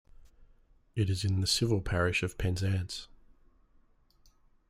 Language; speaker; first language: English; native; English